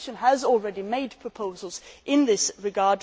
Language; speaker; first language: English; non-native, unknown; Swedish